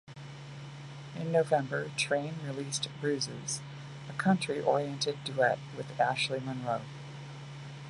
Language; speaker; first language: English; native; English